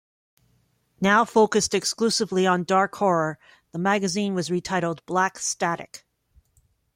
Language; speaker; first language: English; native; English